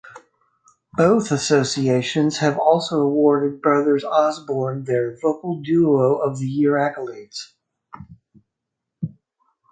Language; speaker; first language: English; native; English